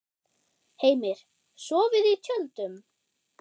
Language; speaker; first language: Icelandic; non-native, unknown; German